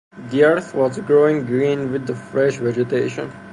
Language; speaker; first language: English; non-native, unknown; Persian